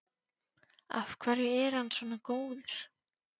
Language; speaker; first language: Icelandic; non-native, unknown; Polish